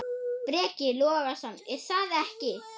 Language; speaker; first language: Icelandic; non-native, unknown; German